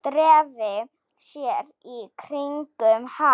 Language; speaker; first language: Icelandic; non-native, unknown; Slovak